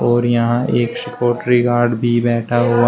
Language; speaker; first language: Hindi; native; Hindi